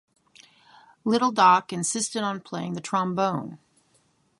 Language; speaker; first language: English; native; English